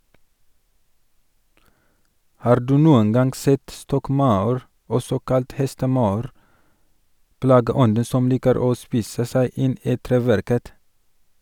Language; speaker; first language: Norwegian; non-native, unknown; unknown